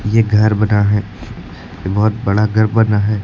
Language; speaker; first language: Hindi; native; Hindi